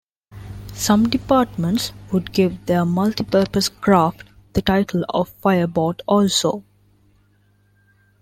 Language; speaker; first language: English; non-native, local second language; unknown